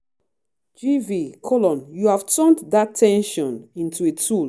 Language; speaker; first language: English; non-native, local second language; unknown